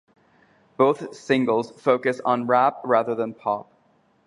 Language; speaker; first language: English; native; English